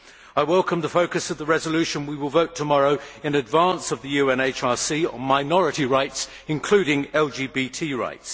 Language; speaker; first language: English; native; English